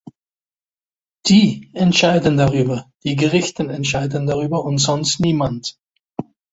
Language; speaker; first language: German; non-native, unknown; Dutch